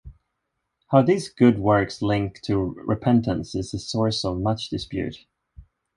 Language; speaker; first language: English; non-native, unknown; Swedish